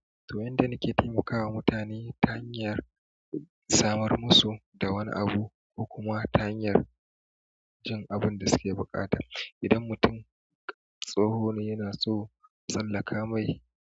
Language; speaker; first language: Hausa; native; Hausa